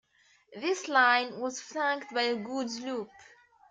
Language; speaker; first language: English; native; English